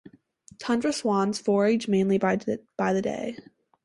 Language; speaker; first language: English; native; English